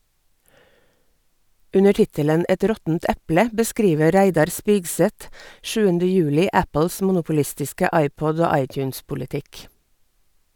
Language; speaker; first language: Norwegian; native; Norwegian